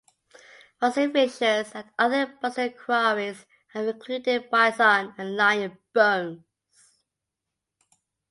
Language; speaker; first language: English; native; English